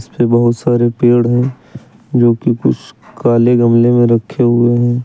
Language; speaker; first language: Hindi; native; Hindi